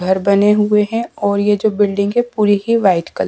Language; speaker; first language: Hindi; native; Hindi